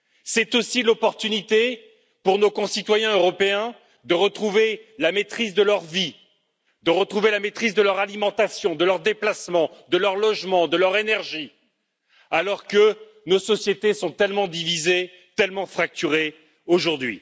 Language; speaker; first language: French; native; French